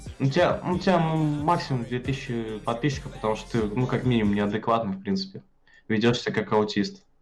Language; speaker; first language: Russian; native; Russian